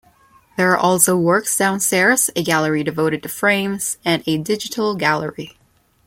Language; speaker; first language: English; non-native, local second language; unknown